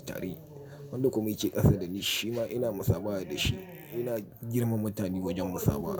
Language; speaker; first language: Hausa; native; Hausa